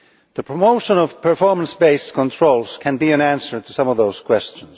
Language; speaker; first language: English; non-native, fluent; Finnish